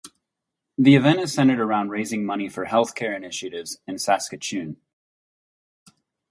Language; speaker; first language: English; native; English